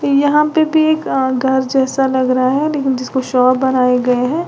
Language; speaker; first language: Hindi; native; Hindi